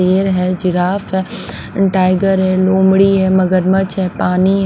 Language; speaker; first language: Hindi; non-native, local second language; Punjabi